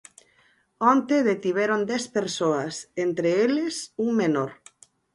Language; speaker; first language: Galician; native; Galician